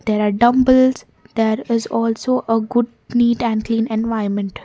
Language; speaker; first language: English; non-native, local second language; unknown